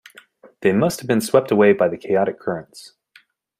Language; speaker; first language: English; native; English